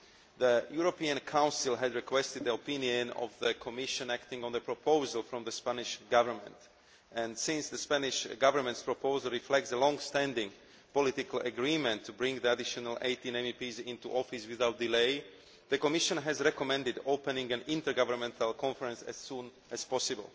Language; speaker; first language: English; non-native, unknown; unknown